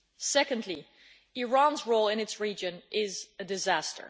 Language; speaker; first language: English; non-native, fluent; Dutch